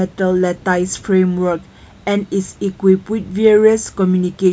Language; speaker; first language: English; non-native, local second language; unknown